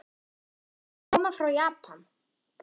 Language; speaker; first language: Icelandic; non-native, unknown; German